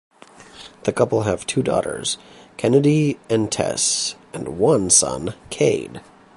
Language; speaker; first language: English; native; English